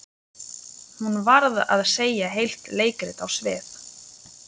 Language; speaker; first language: Icelandic; non-native, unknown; Lithuanian